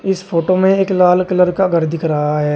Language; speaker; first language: Hindi; native; Hindi